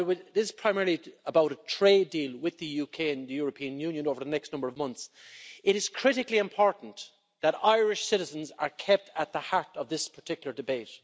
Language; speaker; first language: English; native; English